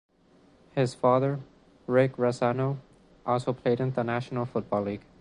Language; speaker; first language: English; non-native, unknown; Spanish